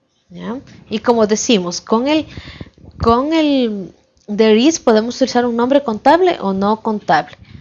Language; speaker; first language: Spanish; native; Spanish